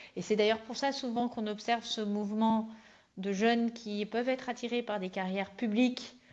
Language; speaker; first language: French; native; French